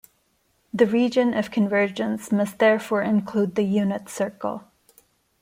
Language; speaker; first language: English; non-native, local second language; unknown